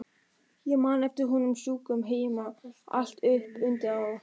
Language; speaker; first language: Icelandic; non-native, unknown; German